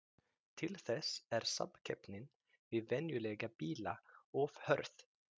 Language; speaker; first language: Icelandic; native; Icelandic